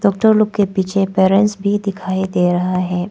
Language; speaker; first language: Hindi; non-native, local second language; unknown